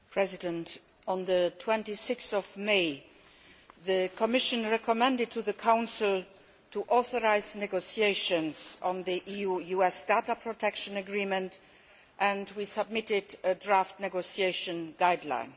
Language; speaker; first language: English; non-native, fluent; Luxembourgish